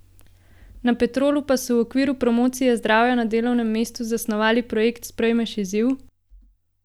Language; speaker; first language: Slovenian; native; Slovenian